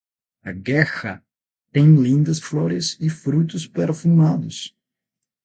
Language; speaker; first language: Portuguese; non-native, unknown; Spanish